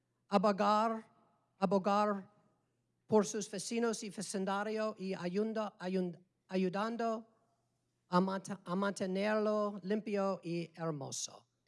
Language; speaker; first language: Spanish; non-native, fluent; English